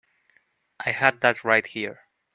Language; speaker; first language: English; native; English